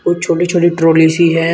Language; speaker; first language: Hindi; native; Hindi